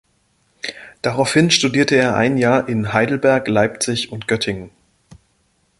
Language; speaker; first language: German; native; German